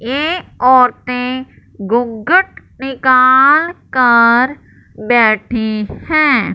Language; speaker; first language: Hindi; non-native, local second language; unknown